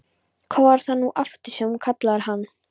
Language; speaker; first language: Icelandic; non-native, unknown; Polish